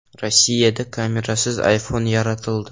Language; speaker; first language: Uzbek; non-native, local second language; Russian